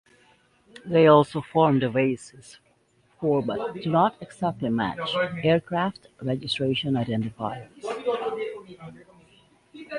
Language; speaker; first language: English; native; English